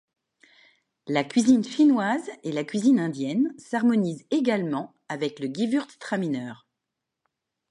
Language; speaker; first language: French; native; French